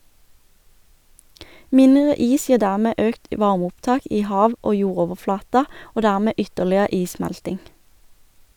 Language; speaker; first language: Norwegian; native; Norwegian